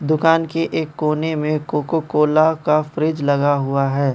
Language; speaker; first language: Hindi; non-native, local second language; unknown